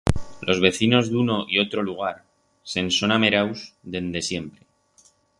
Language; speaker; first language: Aragonese; non-native, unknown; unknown